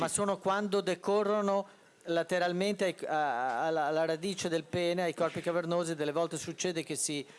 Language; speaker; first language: Italian; native; Italian